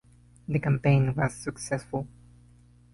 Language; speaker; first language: English; non-native, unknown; Spanish